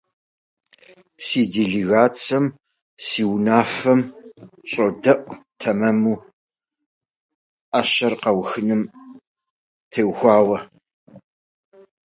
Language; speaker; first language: Russian; non-native, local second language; Kabardian